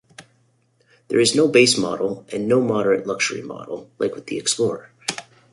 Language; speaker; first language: English; native; English